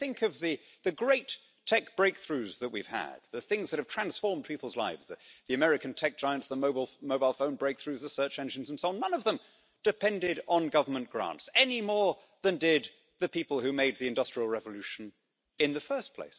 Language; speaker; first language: English; native; English